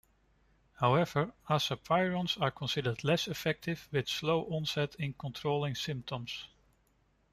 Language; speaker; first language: English; non-native, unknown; Dutch